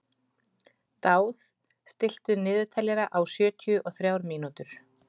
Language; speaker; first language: Icelandic; native; Icelandic